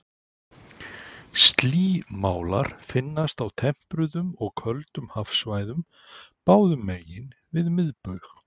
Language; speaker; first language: Icelandic; native; Icelandic